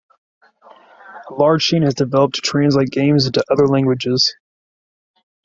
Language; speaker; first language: English; native; English